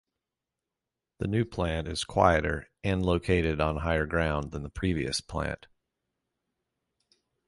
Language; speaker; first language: English; native; English